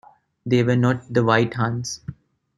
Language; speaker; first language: English; non-native, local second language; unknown